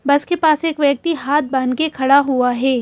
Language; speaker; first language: Hindi; native; Hindi